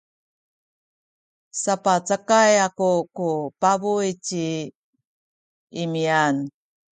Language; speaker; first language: Sakizaya; native; Sakizaya